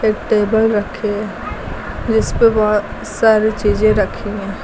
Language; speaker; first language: Hindi; native; Hindi